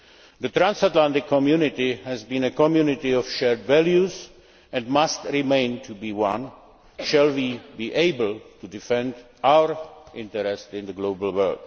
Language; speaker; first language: English; non-native, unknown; Czech